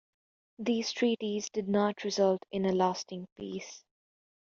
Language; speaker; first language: English; native; English